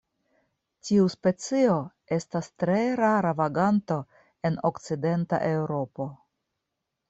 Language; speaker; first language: Esperanto; non-native, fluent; Russian